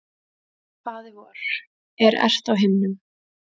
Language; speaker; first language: Icelandic; native; Icelandic